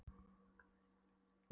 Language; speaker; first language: Icelandic; non-native, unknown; Polish